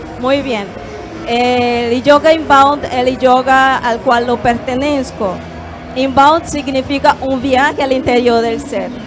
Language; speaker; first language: Spanish; non-native, fluent; Portuguese